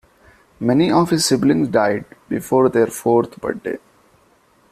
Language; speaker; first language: English; non-native, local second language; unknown